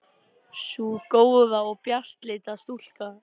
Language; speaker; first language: Icelandic; native; Icelandic